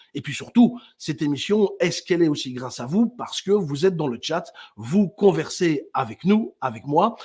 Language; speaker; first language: French; native; French